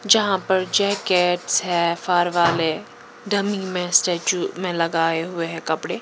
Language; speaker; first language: Hindi; non-native, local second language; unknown